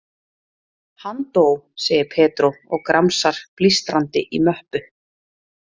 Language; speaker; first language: Icelandic; native; Icelandic